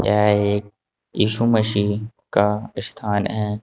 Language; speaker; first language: Hindi; native; Hindi